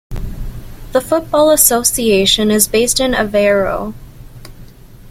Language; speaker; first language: English; native; English